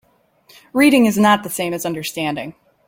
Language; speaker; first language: English; native; English